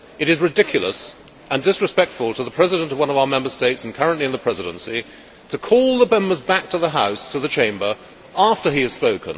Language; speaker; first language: English; native; English